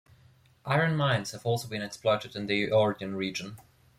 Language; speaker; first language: English; non-native, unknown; German